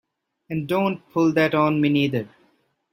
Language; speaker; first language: English; non-native, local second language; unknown